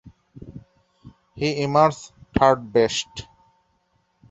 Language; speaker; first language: English; non-native, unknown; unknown